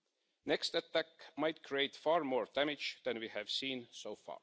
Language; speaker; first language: English; non-native, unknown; Estonian